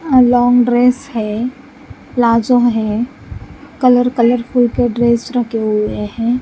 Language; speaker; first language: Hindi; non-native, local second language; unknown